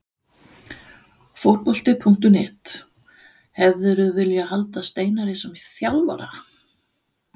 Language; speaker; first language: Icelandic; non-native, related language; Danish